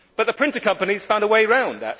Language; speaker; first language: English; native; English